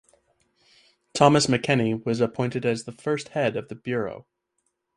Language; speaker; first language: English; native; English